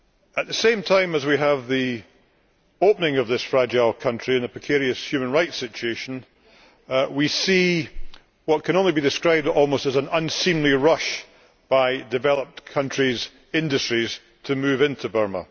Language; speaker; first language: English; native; English